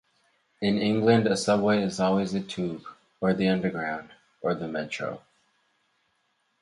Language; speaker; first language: English; native; English